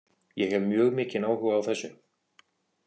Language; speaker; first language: Icelandic; native; Icelandic